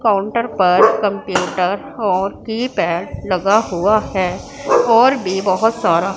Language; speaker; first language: Hindi; non-native, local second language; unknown